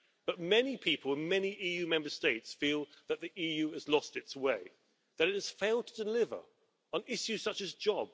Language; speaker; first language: English; native; English